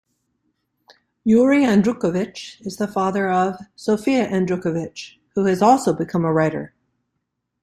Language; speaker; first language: English; native; English